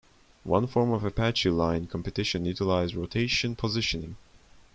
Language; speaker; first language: English; non-native, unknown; Turkish